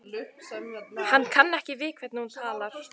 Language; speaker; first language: Icelandic; native; Icelandic